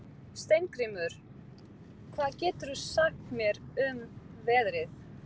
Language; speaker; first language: Icelandic; non-native, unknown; Portuguese